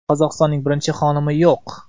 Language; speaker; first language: Uzbek; non-native, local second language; Kara-Kalpak